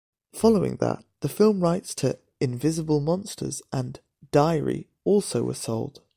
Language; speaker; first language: English; native; English